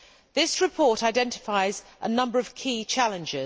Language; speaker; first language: English; native; English